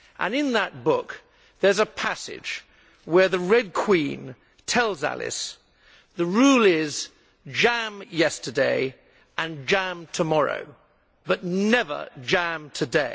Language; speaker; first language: English; native; English